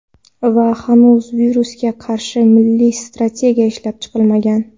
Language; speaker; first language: Uzbek; non-native, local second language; Kara-Kalpak